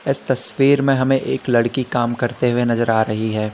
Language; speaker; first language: Hindi; native; Hindi